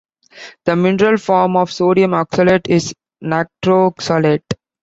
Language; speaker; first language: English; non-native, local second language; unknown